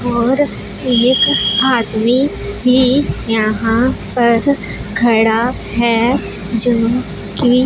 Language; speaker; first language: Hindi; non-native, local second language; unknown